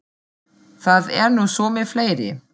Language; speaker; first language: Icelandic; non-native, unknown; German